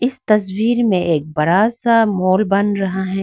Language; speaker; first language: Hindi; non-native, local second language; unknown